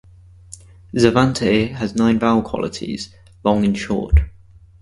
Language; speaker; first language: English; native; English